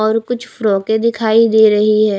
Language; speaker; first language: Hindi; native; Hindi